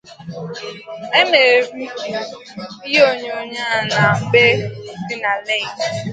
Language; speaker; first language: English; non-native, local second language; Igbo